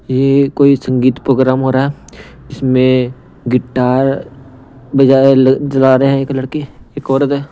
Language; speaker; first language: Hindi; non-native, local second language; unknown